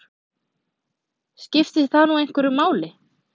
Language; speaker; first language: Icelandic; native; Icelandic